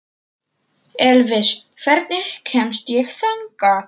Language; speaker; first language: Icelandic; non-native, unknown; Polish